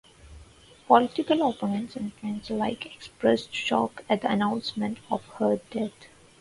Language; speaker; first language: English; non-native, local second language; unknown